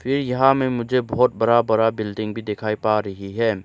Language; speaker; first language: Hindi; non-native, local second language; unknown